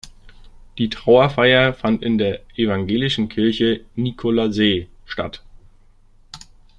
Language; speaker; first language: German; native; German